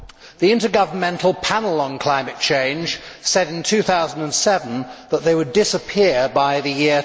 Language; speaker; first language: English; native; English